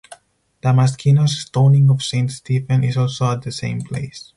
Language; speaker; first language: English; non-native, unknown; Spanish